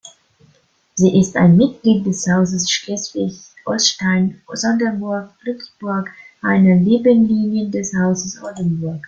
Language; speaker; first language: German; non-native, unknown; Italian